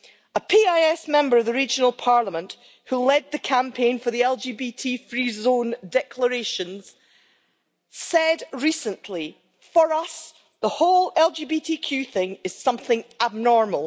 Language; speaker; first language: English; native; English